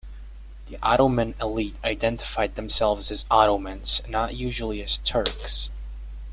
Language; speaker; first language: English; native; English